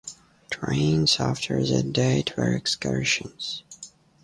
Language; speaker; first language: English; native; English